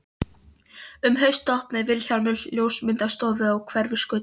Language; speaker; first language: Icelandic; non-native, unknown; Polish